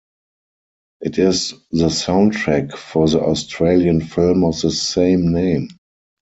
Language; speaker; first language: English; non-native, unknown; German